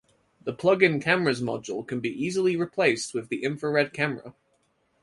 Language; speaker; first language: English; native; English